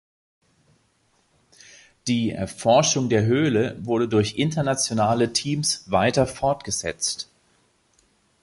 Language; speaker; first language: German; native; German